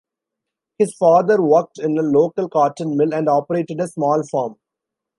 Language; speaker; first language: English; non-native, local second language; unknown